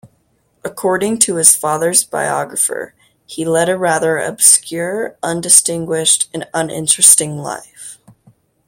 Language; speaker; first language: English; native; English